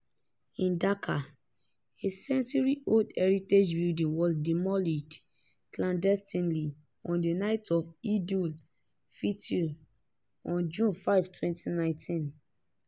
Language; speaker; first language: English; non-native, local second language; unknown